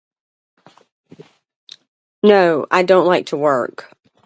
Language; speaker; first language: English; native; English